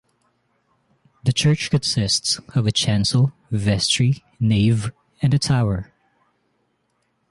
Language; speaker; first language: English; non-native, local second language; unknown